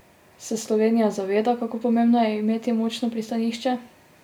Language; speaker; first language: Slovenian; native; Slovenian